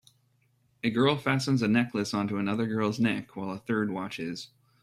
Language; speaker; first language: English; native; English